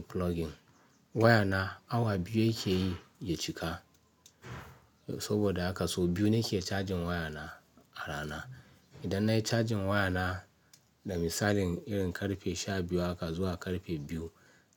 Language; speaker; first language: Hausa; non-native, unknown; Yoruba